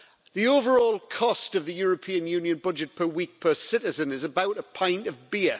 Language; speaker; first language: English; native; English